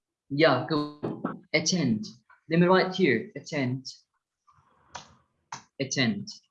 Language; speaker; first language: English; non-native, fluent; Turkish